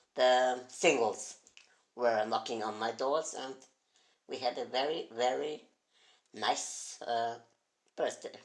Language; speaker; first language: English; non-native, fluent; German